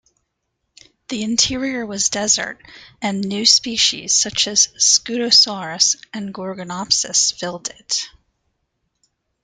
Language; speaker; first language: English; native; English